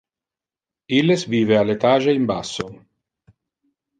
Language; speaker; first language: Interlingua; non-native, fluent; Italian